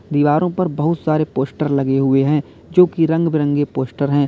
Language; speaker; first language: Hindi; native; Hindi